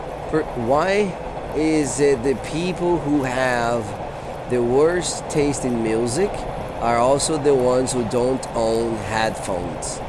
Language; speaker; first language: English; non-native, fluent; Portuguese